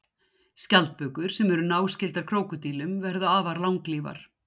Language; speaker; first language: Icelandic; native; Icelandic